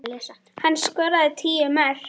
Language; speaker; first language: Icelandic; native; Icelandic